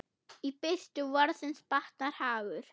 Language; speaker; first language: Icelandic; non-native, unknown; German